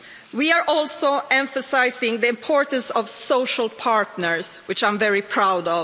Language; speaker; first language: English; non-native, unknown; Swedish